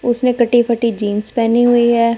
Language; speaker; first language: Hindi; non-native, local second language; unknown